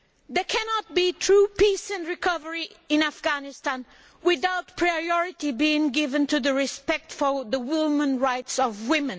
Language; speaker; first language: English; non-native, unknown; Portuguese